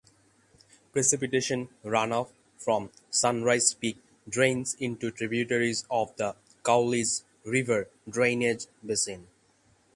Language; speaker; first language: English; non-native, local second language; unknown